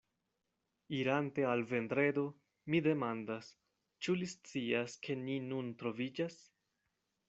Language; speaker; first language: Esperanto; non-native, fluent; Spanish